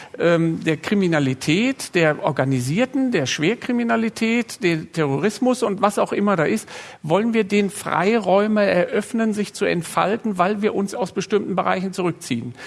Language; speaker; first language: German; native; German